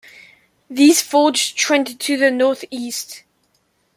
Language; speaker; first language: English; native; English